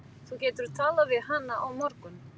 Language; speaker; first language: Icelandic; non-native, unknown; Portuguese